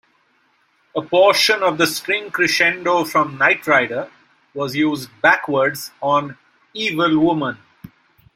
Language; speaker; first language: English; non-native, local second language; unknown